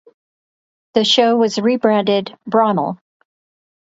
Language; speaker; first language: English; native; English